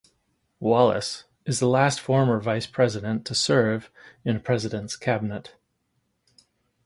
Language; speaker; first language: English; native; English